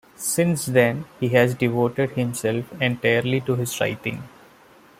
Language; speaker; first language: English; non-native, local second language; Malayalam